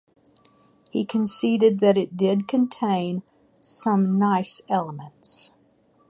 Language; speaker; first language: English; native; English